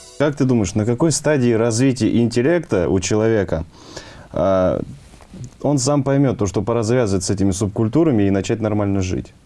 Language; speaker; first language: Russian; native; Russian